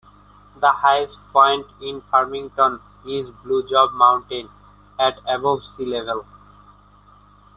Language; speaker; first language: English; non-native, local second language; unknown